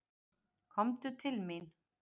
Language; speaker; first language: Icelandic; native; Icelandic